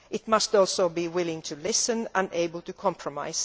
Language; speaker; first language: English; non-native, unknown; Finnish